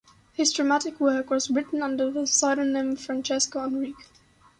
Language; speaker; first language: English; non-native, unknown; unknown